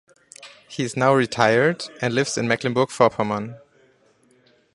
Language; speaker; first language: English; non-native, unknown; German